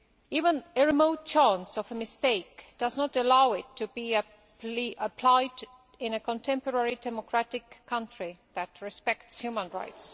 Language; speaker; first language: English; non-native, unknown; Estonian